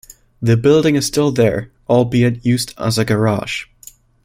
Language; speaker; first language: English; non-native, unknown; German